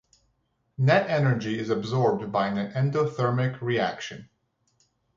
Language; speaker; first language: English; native; English